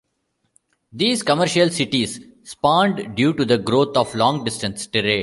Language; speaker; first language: English; non-native, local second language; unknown